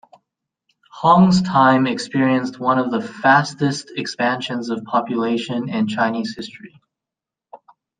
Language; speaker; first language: English; native; English